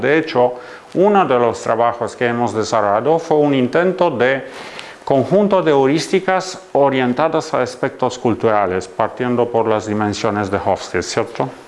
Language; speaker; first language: Spanish; non-native, fluent; Romanian